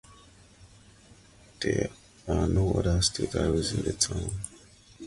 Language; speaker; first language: English; native; English